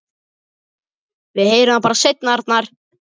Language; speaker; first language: Icelandic; native; Icelandic